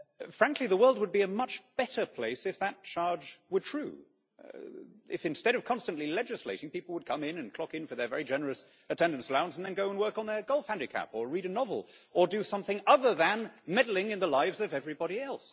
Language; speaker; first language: English; native; English